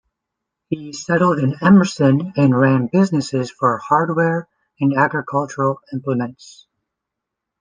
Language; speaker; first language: English; native; English